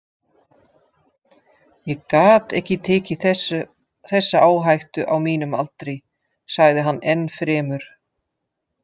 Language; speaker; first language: Icelandic; non-native, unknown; Dutch